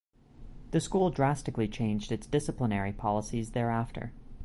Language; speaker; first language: English; native; English